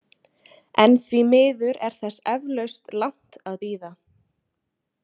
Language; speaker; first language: Icelandic; native; Icelandic